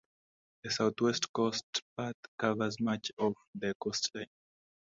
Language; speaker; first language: English; non-native, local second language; Swahili